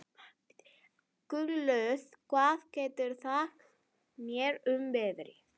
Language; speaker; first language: Icelandic; non-native, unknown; Spanish